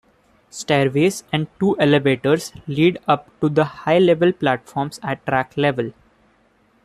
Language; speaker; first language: English; non-native, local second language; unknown